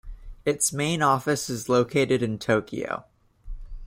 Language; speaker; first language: English; native; English